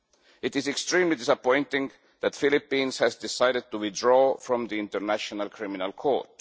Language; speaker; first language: English; non-native, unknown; Estonian